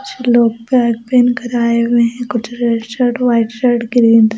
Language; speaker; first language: Hindi; non-native, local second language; Punjabi